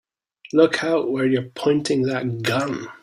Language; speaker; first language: English; native; English